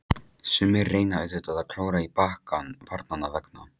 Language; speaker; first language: Icelandic; non-native, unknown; Polish